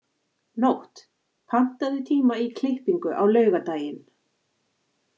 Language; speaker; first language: Icelandic; native; Icelandic